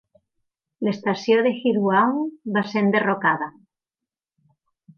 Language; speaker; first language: Catalan; native; Catalan